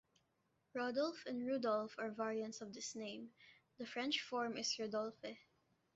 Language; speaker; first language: English; non-native, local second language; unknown